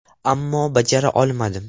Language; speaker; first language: Uzbek; non-native, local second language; Russian